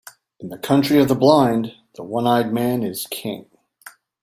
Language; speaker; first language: English; native; English